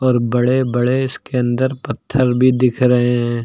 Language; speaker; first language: Hindi; native; Hindi